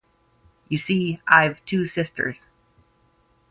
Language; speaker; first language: English; native; English